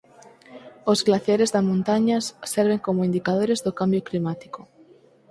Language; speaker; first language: Galician; non-native, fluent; Spanish